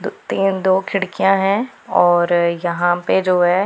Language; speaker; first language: Hindi; non-native, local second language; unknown